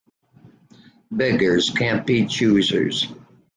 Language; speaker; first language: English; native; English